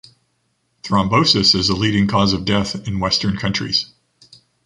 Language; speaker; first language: English; native; English